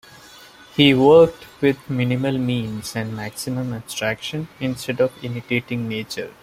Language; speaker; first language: English; non-native, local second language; Malayalam